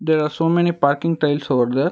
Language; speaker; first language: English; non-native, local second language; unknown